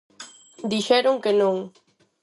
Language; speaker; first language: Galician; non-native, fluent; Spanish